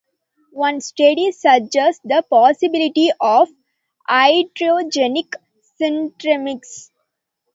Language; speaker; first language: English; non-native, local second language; Tamil